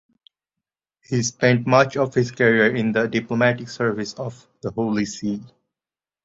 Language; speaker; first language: English; non-native, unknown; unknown